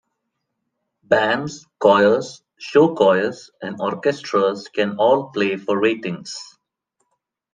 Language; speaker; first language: English; non-native, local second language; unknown